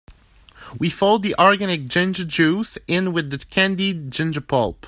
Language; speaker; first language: English; native; English